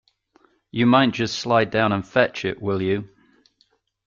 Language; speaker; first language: English; native; English